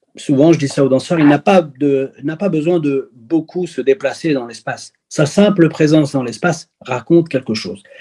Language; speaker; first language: French; early bilingual, other home language; Arabic